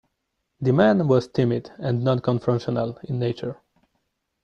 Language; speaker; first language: English; non-native, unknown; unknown